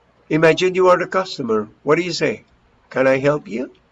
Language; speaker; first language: English; non-native, fluent; Spanish